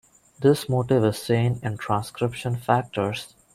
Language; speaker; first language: English; non-native, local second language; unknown